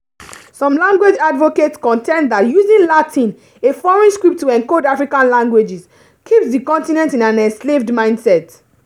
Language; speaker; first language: English; non-native, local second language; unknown